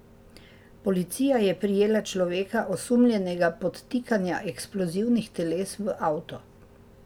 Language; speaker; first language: Slovenian; native; Slovenian